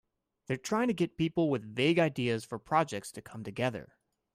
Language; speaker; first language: English; native; English